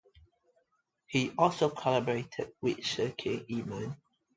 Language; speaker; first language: English; non-native, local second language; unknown